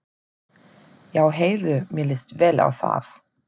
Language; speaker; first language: Icelandic; non-native, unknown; German